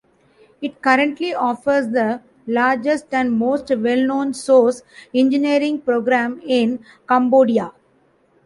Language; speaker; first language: English; non-native, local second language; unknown